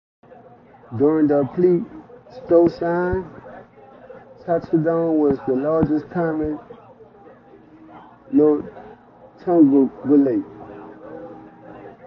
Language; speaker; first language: English; native; English